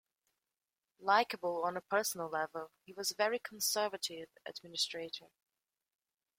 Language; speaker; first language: English; native; English